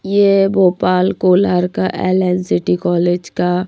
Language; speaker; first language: Hindi; native; Hindi